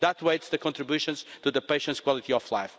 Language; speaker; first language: English; non-native, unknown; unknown